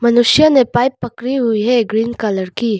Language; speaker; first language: Hindi; non-native, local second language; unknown